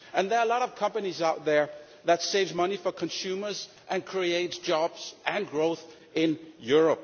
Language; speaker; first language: English; non-native, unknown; Danish